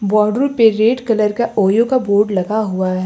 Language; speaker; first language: Hindi; native; Hindi